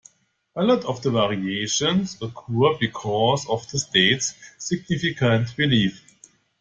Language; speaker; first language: English; non-native, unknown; German